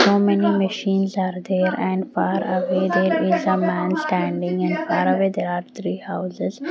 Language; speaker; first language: English; non-native, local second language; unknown